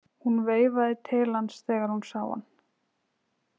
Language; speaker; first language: Icelandic; native; Icelandic